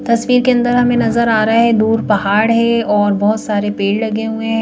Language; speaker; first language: Hindi; native; Hindi